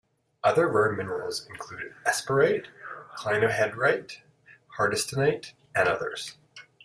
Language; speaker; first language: English; native; English